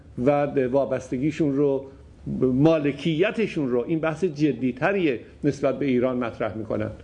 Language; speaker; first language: Persian; native; Persian